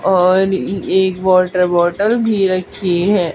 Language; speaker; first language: Hindi; native; Hindi